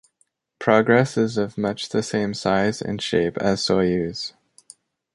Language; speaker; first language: English; native; English